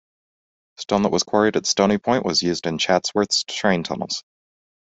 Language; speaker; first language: English; native; English